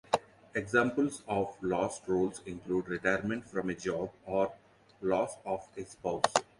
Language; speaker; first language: English; non-native, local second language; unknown